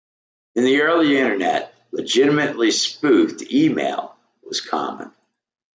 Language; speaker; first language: English; native; English